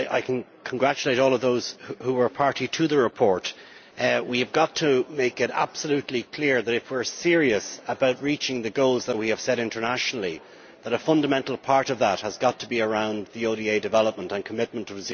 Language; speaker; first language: English; native; English